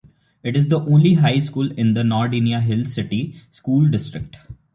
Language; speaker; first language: English; non-native, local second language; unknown